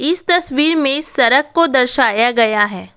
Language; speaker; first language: Hindi; non-native, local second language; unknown